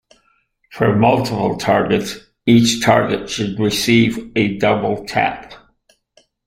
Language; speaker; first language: English; native; English